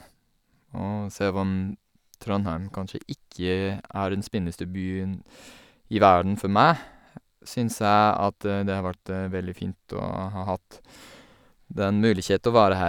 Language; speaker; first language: Norwegian; non-native, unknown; English